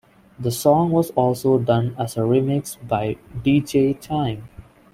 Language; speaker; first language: English; non-native, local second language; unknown